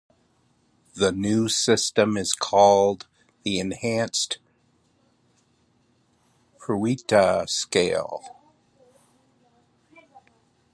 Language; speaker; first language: English; native; English